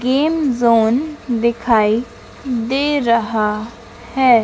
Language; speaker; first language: Hindi; native; Hindi